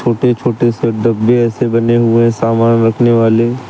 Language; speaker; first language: Hindi; native; Hindi